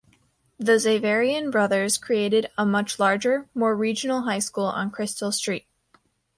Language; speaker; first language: English; native; English